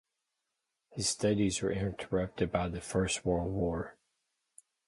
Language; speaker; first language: English; native; English